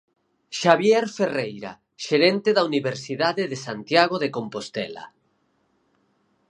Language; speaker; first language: Galician; native; Galician